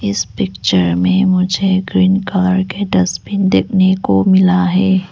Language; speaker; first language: Hindi; non-native, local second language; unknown